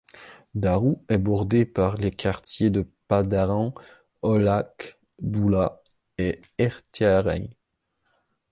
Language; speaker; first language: French; non-native, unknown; Belarusian